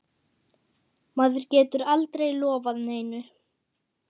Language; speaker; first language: Icelandic; non-native, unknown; German